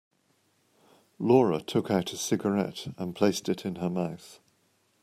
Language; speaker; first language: English; native; English